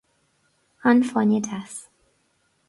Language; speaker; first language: Irish; non-native, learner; English